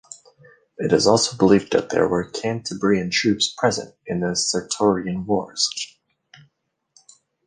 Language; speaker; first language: English; native; English